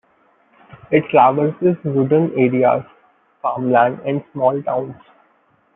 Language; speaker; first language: English; non-native, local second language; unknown